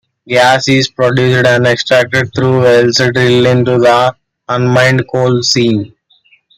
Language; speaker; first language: English; non-native, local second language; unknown